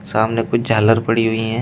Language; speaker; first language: Hindi; native; Hindi